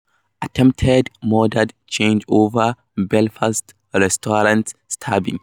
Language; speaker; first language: English; non-native, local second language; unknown